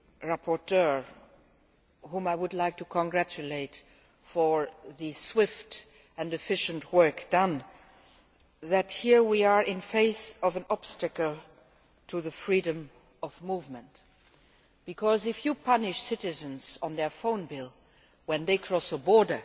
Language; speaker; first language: English; non-native, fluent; Luxembourgish